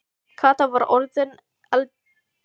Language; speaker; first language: Icelandic; non-native, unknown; Filipino